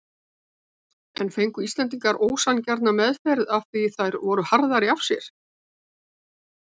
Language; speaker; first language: Icelandic; native; Icelandic